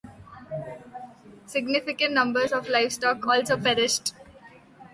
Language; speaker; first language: English; non-native, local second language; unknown